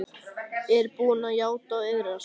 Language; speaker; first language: Icelandic; native; Icelandic